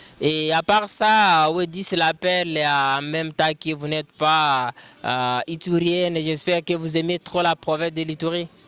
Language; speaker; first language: French; non-native, local second language; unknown